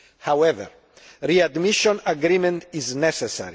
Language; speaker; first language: English; non-native, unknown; Greek